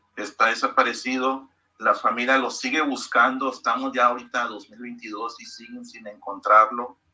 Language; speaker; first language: Spanish; early bilingual, heritage; Spanish